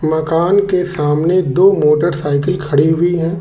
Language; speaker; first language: Hindi; native; Hindi